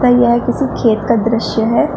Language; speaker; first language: Hindi; native; Hindi